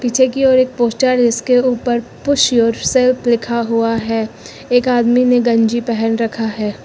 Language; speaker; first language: Hindi; native; Hindi